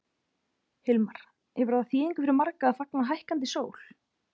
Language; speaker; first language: Icelandic; native; Icelandic